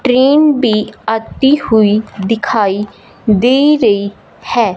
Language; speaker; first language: Hindi; non-native, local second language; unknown